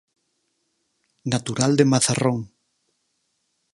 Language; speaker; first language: Galician; native; Galician